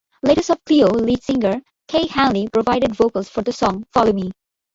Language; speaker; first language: English; non-native, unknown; Bangla